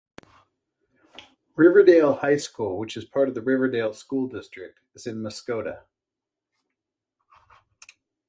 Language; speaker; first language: English; native; English